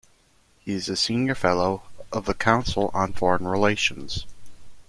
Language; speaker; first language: English; native; English